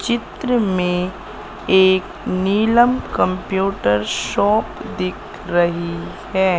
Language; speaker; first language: Hindi; native; Hindi